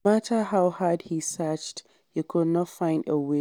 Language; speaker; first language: English; non-native, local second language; Hausa